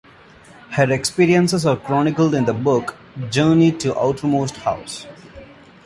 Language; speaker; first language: English; non-native, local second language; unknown